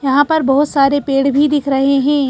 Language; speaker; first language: Hindi; native; Hindi